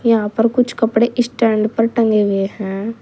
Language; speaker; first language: Hindi; native; Hindi